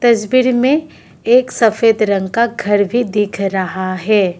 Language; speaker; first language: Hindi; non-native, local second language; Assamese